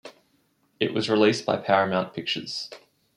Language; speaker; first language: English; native; English